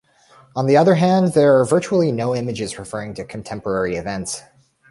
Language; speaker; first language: English; native; English